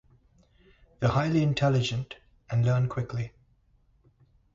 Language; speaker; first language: English; non-native, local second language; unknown